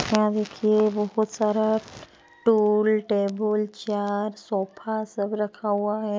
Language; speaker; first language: Hindi; non-native, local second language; Bhojpuri